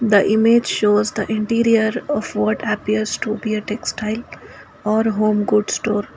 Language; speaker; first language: English; non-native, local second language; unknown